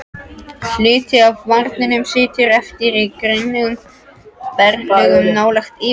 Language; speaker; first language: Icelandic; non-native, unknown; French